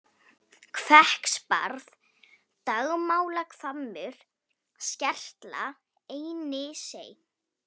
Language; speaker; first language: Icelandic; non-native, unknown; Polish